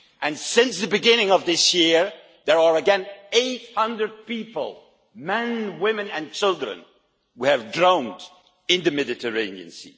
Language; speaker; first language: English; non-native, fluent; Dutch